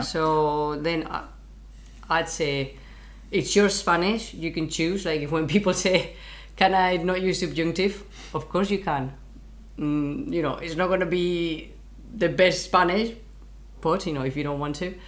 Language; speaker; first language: English; non-native, fluent; Spanish